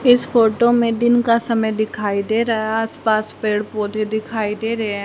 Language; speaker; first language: Hindi; native; Hindi